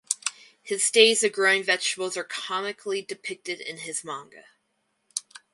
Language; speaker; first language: English; native; English